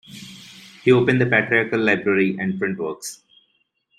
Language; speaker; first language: English; non-native, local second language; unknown